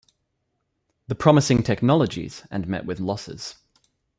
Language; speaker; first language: English; native; English